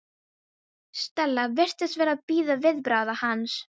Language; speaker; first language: Icelandic; non-native, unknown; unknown